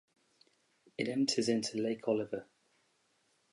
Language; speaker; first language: English; native; English